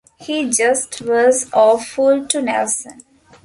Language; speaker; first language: English; non-native, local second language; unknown